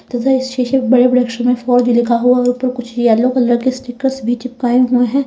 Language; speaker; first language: Hindi; native; Hindi